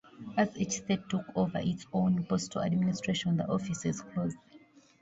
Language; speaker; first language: English; non-native, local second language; Ganda